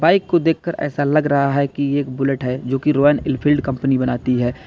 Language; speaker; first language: Hindi; native; Hindi